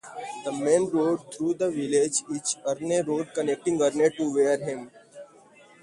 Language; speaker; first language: English; non-native, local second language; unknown